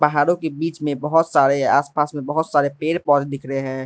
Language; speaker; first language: Hindi; non-native, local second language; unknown